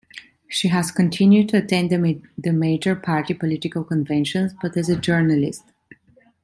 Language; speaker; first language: English; non-native, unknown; Italian